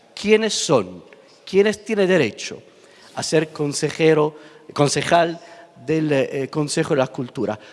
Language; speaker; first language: Spanish; non-native, fluent; Italian